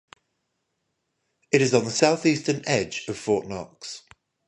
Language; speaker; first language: English; native; English